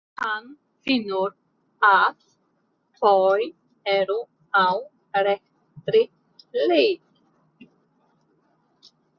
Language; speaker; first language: Icelandic; non-native, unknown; Polish